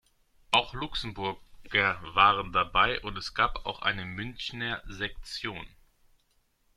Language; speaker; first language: German; non-native, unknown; Greek